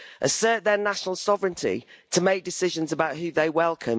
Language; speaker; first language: English; native; English